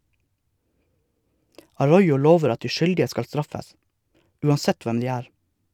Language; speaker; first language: Norwegian; native; Norwegian